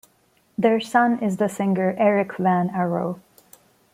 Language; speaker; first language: English; non-native, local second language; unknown